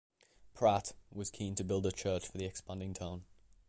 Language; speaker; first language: English; native; English